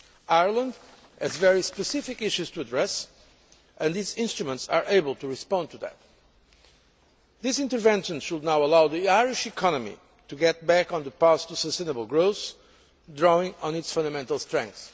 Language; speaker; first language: English; non-native, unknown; Portuguese